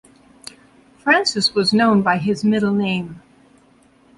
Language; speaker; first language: English; native; English